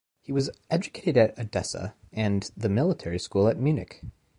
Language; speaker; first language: English; native; English